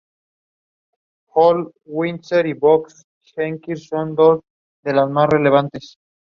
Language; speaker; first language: English; non-native, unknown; Spanish